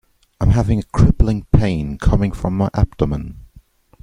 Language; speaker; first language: English; non-native, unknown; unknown